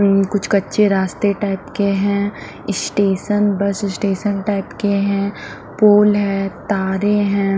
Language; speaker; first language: Hindi; non-native, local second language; Punjabi